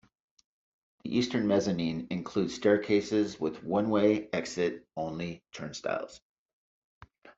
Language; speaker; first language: English; native; English